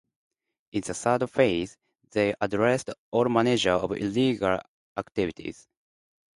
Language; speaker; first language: English; non-native, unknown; Japanese